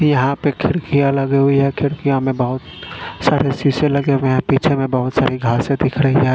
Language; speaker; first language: Hindi; non-native, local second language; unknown